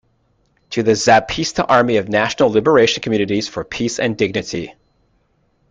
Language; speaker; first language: English; native; English